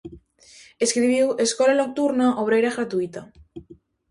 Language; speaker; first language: Galician; native; Galician